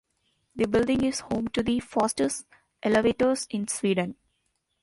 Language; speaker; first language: English; non-native, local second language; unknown